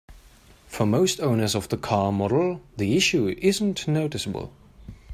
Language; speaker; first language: English; non-native, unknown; German